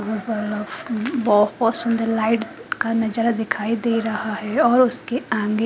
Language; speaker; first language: Hindi; native; Hindi